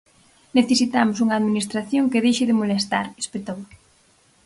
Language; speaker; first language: Galician; native; Galician